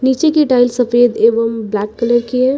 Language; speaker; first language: Hindi; native; Hindi